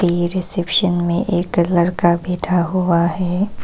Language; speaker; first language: Hindi; non-native, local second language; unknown